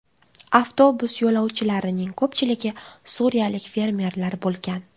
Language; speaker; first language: Uzbek; native; Uzbek